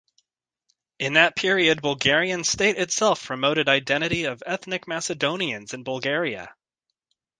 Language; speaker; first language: English; native; English